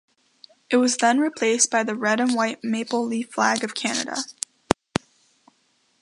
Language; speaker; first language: English; native; English